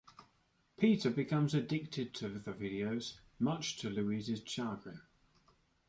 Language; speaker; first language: English; native; English